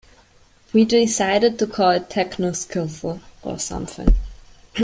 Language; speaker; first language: English; non-native, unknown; German